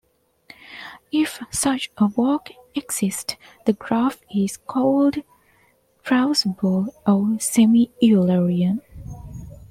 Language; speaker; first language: English; non-native, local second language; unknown